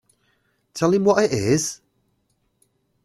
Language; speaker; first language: English; native; English